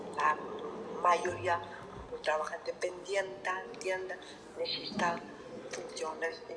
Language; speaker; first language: Spanish; non-native, learner; Lithuanian